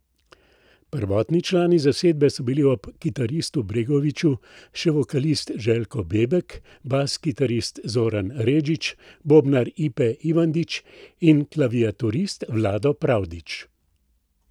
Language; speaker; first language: Slovenian; native; Slovenian